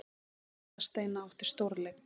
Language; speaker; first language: Icelandic; native; Icelandic